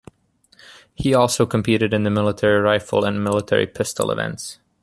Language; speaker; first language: English; native; English